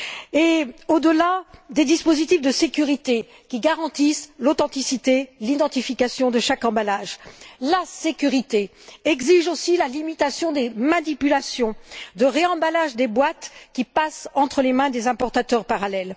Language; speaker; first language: French; native; French